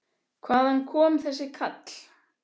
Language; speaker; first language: Icelandic; native; Icelandic